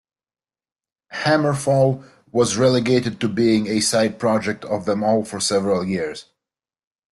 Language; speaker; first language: English; native; English